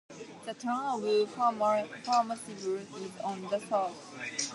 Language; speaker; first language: English; non-native, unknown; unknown